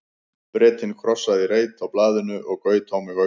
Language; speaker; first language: Icelandic; native; Icelandic